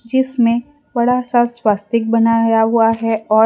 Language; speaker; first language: Hindi; non-native, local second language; Gujarati